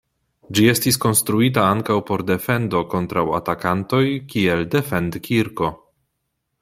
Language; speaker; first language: Esperanto; non-native, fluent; Polish